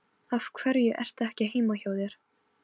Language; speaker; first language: Icelandic; non-native, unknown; Polish